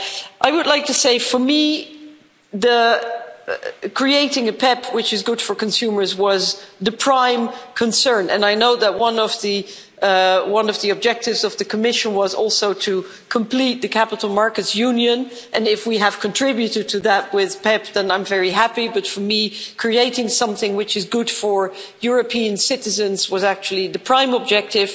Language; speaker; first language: English; non-native, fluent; Dutch